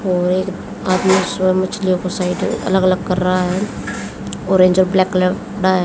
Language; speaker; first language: Hindi; native; Hindi